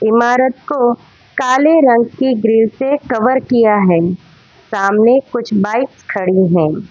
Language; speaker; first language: Hindi; non-native, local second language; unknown